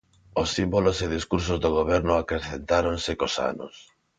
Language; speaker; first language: Galician; non-native, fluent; Spanish